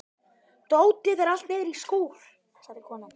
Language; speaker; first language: Icelandic; native; Icelandic